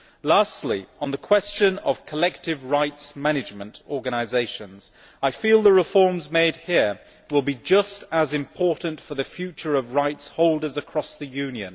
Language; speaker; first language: English; native; English